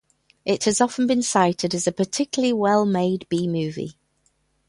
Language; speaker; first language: English; native; English